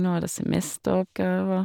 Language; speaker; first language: Norwegian; non-native, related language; Danish